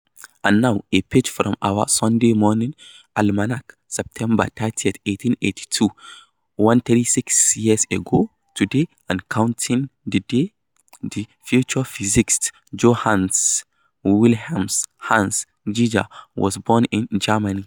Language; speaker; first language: English; non-native, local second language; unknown